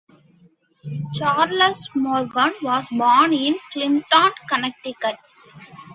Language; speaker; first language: English; non-native, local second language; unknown